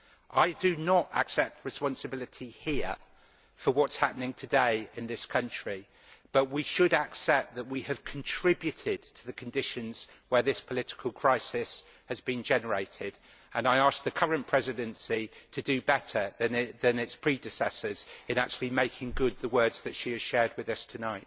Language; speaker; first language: English; native; English